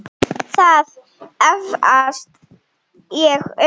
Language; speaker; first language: Icelandic; non-native, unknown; Slovenian